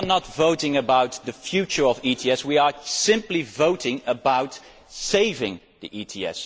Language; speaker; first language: English; non-native, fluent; Dutch